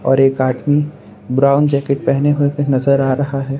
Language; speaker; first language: Hindi; non-native, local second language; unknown